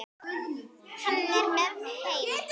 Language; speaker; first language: Icelandic; native; Icelandic